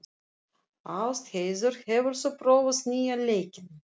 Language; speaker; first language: Icelandic; non-native, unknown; Russian